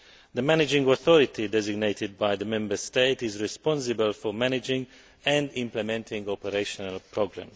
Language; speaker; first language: English; non-native, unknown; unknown